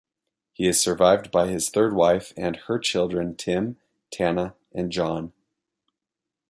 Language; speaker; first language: English; native; English